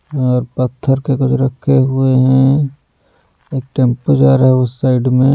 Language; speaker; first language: Hindi; native; Hindi